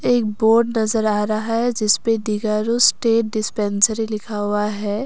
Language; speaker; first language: Hindi; non-native, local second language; Assamese